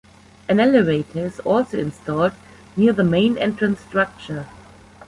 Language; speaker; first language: English; non-native, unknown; German